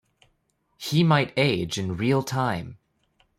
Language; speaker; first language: English; native; English